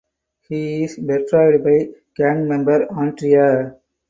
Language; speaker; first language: English; non-native, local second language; Tamil